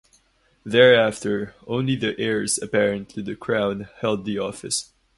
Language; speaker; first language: English; non-native, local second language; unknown